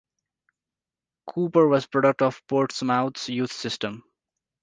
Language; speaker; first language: English; non-native, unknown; Nepali